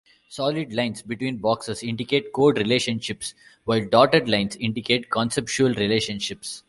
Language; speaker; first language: English; non-native, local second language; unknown